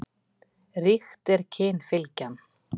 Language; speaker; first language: Icelandic; native; Icelandic